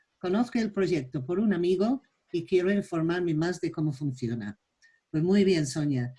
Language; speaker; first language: Spanish; non-native, fluent; English